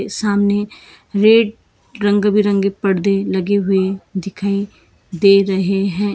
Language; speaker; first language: Hindi; non-native, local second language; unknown